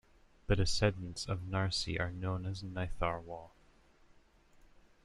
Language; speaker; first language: English; native; English